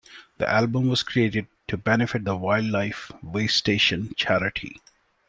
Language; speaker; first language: English; non-native, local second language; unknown